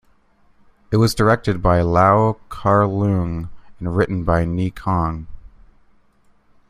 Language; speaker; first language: English; native; English